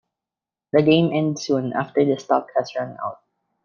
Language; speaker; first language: English; non-native, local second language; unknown